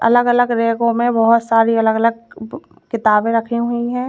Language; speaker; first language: Hindi; native; Hindi